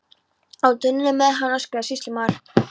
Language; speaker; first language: Icelandic; non-native, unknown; Polish